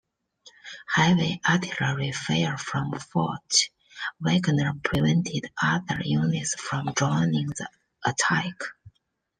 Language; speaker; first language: English; non-native, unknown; Chinese